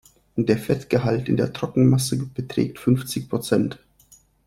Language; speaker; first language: German; non-native, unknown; Russian